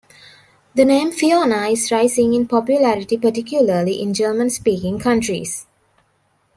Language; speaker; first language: English; non-native, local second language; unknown